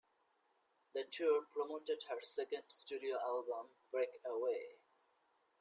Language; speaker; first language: English; native; English